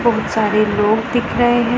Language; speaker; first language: Hindi; non-native, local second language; Punjabi